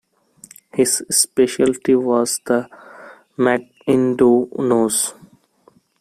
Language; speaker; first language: English; non-native, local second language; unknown